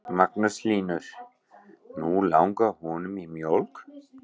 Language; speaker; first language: Icelandic; non-native, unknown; German